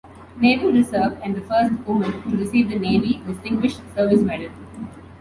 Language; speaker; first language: English; non-native, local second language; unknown